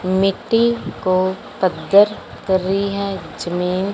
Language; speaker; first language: Hindi; non-native, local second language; Punjabi